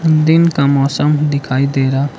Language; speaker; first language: Hindi; early bilingual, other home language; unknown